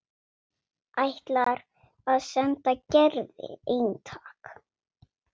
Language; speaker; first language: Icelandic; non-native, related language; Swedish